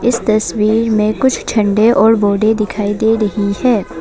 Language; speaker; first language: Hindi; non-native, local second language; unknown